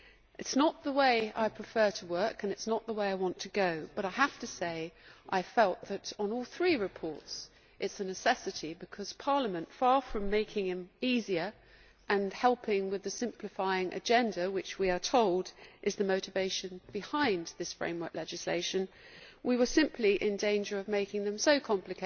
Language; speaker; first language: English; native; English